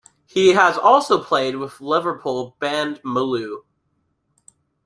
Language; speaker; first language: English; native; English